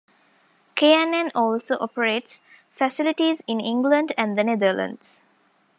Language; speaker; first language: English; non-native, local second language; Tamil